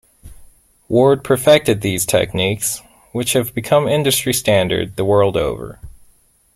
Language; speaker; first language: English; native; English